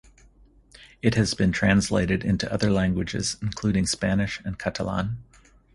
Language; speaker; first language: English; native; English